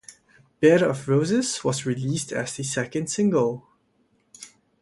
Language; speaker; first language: English; non-native, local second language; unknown